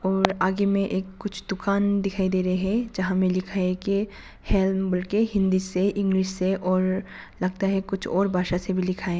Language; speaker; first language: Hindi; non-native, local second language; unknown